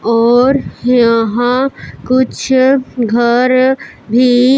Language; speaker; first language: Hindi; non-native, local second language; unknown